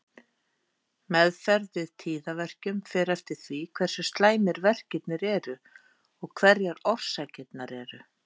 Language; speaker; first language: Icelandic; native; Icelandic